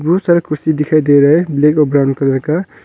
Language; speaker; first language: Hindi; non-native, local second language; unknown